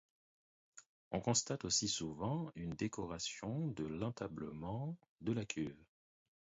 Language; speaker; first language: French; non-native, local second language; Haitian Creole